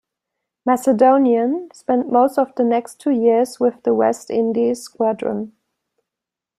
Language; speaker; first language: English; non-native, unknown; German